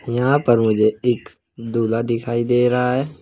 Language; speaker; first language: Hindi; native; Hindi